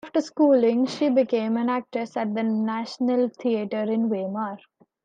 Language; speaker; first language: English; non-native, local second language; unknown